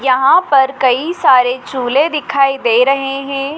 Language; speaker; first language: Hindi; native; Hindi